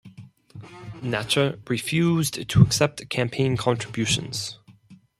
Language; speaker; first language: English; non-native, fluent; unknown